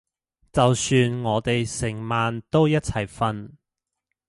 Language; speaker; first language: Cantonese; non-native, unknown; English